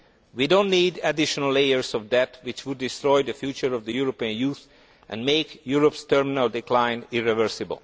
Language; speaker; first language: English; non-native, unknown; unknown